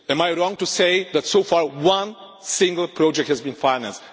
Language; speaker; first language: English; non-native, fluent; Czech